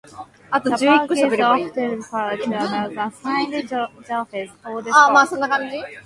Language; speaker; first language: English; non-native, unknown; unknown